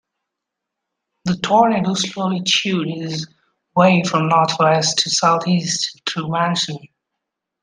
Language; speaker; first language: English; non-native, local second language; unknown